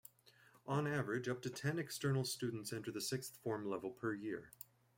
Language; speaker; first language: English; native; English